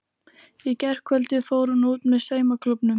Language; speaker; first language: Icelandic; native; Icelandic